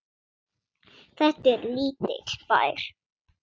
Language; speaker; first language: Icelandic; non-native, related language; Swedish